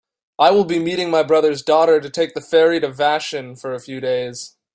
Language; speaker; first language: English; native; English